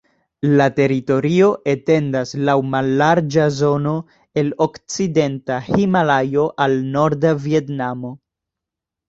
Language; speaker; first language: Esperanto; non-native, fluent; Spanish